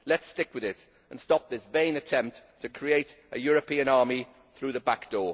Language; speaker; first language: English; native; English